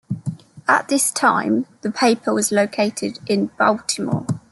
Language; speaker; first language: English; native; English